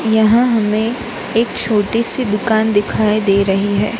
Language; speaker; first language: Hindi; non-native, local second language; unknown